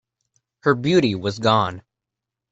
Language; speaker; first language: English; native; English